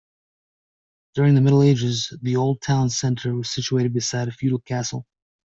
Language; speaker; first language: English; native; English